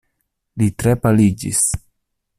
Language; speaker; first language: Esperanto; non-native, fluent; Italian